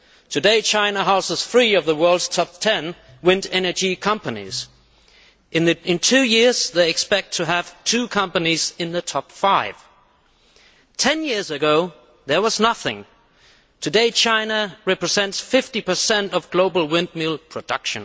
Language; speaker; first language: English; non-native, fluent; Danish